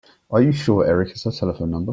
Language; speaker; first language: English; native; English